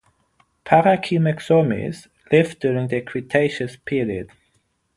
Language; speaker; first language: English; non-native, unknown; German